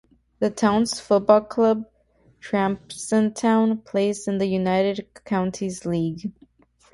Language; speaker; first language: English; native; English